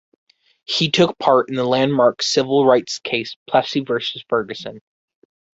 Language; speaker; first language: English; native; English